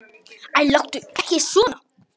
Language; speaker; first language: Icelandic; non-native, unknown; Polish